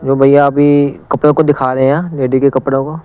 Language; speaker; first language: Hindi; non-native, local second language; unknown